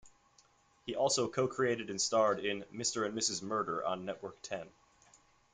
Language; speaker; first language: English; native; English